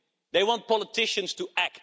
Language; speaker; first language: English; non-native, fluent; Dutch